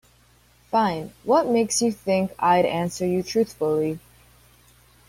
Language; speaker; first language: English; native; English